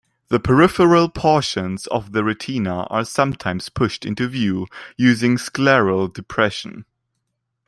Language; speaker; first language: English; non-native, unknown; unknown